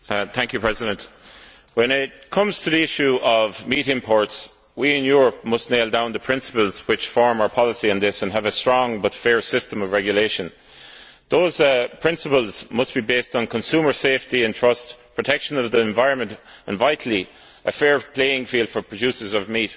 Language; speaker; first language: English; native; English